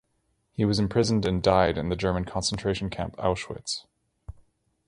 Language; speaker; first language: English; native; English